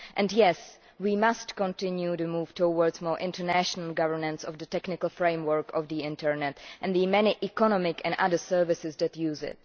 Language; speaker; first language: English; non-native, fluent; Czech